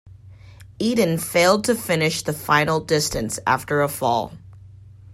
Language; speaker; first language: English; native; English